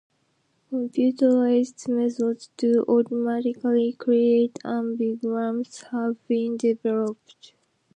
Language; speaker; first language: English; non-native, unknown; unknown